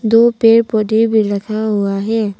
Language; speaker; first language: Hindi; non-native, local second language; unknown